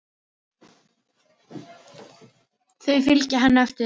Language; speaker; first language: Icelandic; non-native, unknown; Filipino